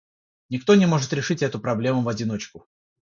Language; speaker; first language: Russian; non-native, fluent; Georgian